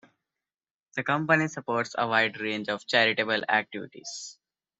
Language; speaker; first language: English; non-native, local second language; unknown